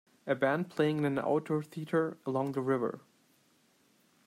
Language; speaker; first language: English; non-native, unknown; Turkish